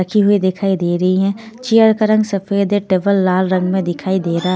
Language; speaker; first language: Hindi; non-native, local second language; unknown